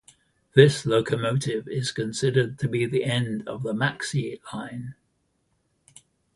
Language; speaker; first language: English; native; English